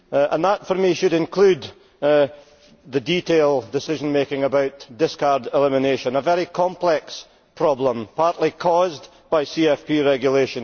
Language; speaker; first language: English; native; English